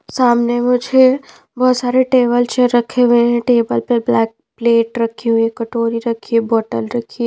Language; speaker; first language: Hindi; non-native, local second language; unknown